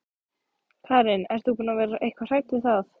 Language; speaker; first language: Icelandic; native; Icelandic